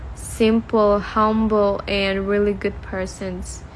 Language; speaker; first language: English; non-native, fluent; Russian